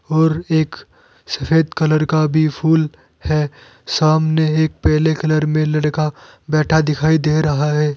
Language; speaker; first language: Hindi; native; Hindi